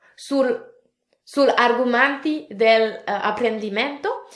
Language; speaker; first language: Italian; non-native, related language; French